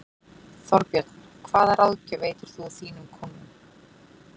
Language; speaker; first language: Icelandic; native; Icelandic